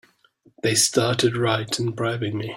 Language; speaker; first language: English; native; English